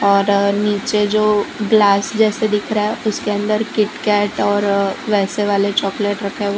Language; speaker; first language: Hindi; non-native, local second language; Gujarati